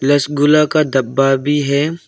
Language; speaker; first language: Hindi; non-native, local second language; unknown